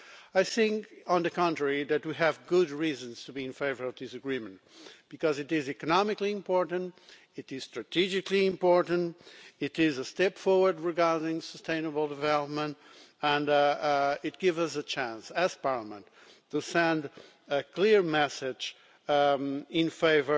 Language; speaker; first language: English; non-native, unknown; Portuguese